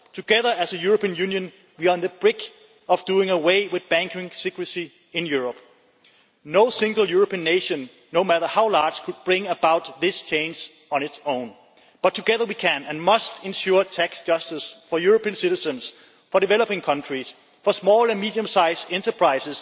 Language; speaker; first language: English; non-native, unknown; Danish